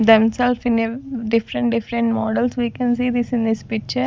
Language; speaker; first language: English; non-native, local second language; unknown